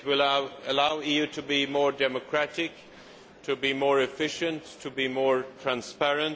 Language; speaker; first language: English; non-native, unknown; Swedish